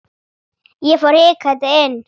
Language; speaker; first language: Icelandic; native; Icelandic